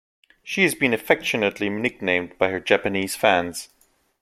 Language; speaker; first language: English; non-native, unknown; German